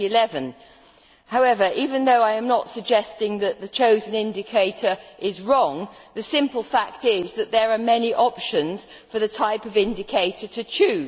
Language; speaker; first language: English; native; English